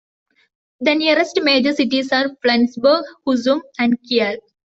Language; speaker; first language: English; non-native, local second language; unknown